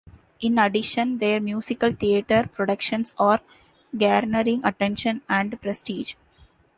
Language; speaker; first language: English; non-native, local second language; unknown